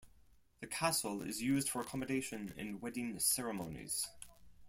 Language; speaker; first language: English; non-native, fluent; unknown